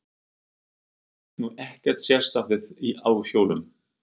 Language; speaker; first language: Icelandic; non-native, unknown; German